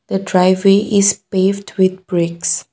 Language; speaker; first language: English; non-native, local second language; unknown